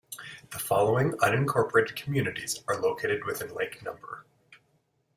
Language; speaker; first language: English; native; English